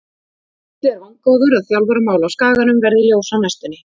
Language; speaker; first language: Icelandic; native; Icelandic